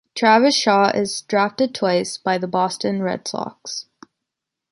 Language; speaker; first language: English; native; English